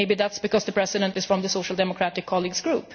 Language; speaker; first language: English; non-native, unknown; Swedish